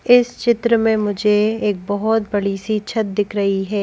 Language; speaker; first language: Hindi; native; Hindi